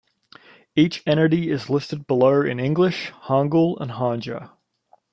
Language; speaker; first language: English; native; English